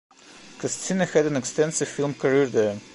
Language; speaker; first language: English; non-native, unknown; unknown